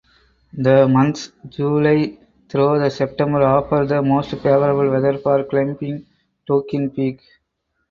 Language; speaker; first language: English; non-native, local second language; Tamil